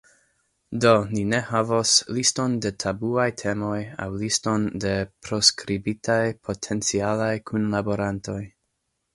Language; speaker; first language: Esperanto; non-native, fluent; English